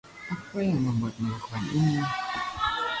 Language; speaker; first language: Indonesian; non-native, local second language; Javanese